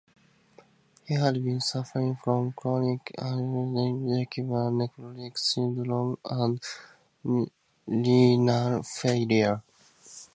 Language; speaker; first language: English; native; English